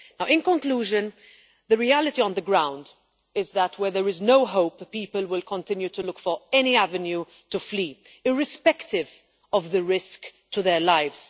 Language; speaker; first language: English; non-native, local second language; Maltese